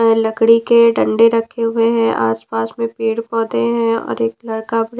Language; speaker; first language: Hindi; non-native, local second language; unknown